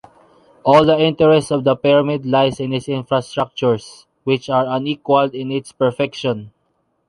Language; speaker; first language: English; non-native, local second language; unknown